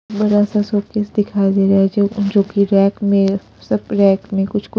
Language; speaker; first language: Hindi; non-native, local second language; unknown